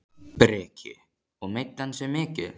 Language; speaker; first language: Icelandic; native; Icelandic